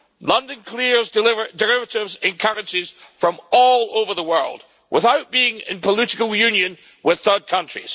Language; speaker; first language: English; native; English